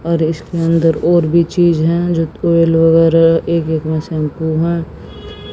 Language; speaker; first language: Hindi; native; Hindi